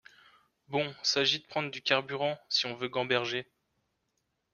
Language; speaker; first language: French; native; French